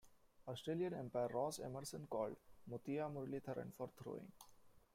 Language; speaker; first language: English; non-native, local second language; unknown